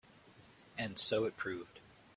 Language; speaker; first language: English; native; English